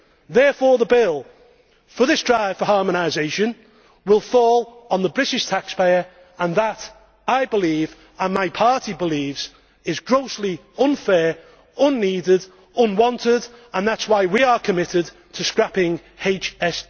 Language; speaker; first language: English; native; English